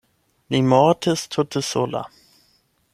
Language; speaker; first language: Esperanto; non-native, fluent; German